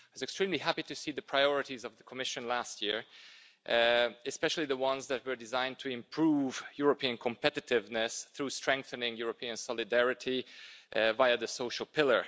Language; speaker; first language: English; non-native, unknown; Hungarian